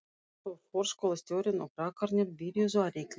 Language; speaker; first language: Icelandic; non-native, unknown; Russian